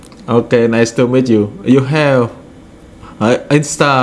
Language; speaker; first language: English; non-native, learner; Indonesian